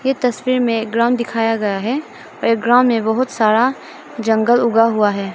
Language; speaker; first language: Hindi; non-native, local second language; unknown